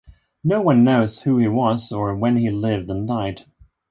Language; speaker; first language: English; non-native, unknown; Swedish